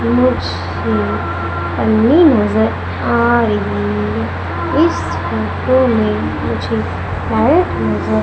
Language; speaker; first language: Hindi; native; Hindi